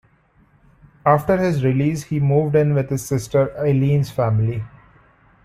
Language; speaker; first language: English; non-native, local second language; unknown